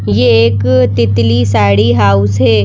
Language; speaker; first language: Hindi; native; Hindi